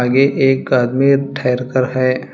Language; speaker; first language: Hindi; non-native, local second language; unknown